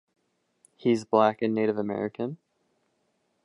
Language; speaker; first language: English; non-native, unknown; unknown